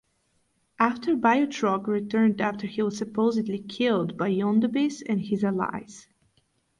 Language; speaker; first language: English; non-native, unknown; Bulgarian